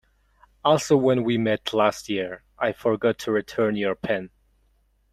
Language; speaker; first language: English; non-native, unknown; Mongolian